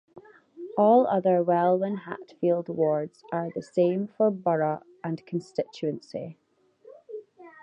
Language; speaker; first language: English; native; English